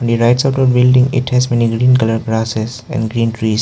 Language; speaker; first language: English; non-native, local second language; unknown